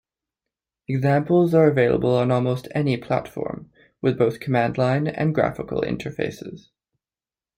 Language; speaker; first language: English; native; English